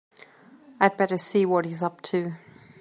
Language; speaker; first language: English; non-native, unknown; German